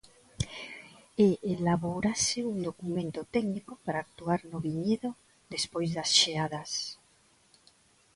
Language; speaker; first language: Galician; non-native, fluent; Spanish